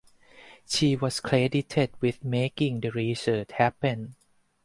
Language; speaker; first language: English; non-native, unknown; Thai